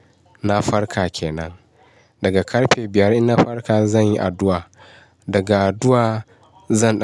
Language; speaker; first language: Hausa; non-native, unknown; Yoruba